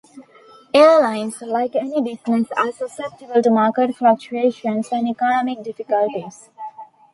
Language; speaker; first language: English; non-native, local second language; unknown